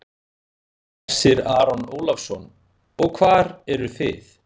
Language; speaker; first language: Icelandic; native; Icelandic